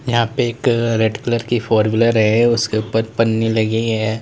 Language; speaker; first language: Hindi; native; Hindi